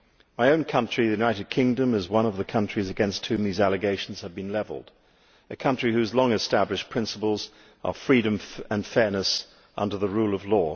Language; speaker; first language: English; native; English